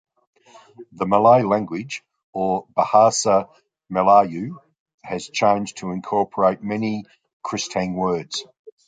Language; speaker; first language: English; native; English